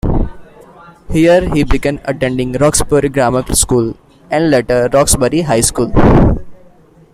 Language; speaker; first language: English; non-native, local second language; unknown